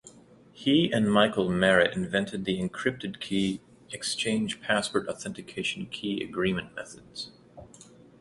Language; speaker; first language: English; native; English